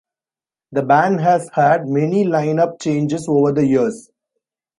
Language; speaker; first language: English; non-native, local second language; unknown